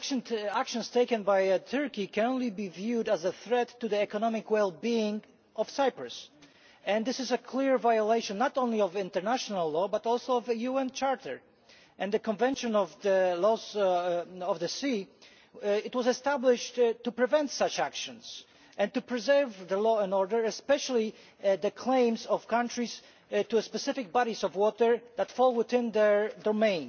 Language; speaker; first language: English; non-native, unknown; Polish